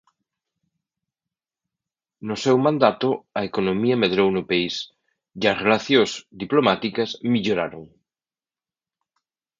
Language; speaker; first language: Galician; native; Galician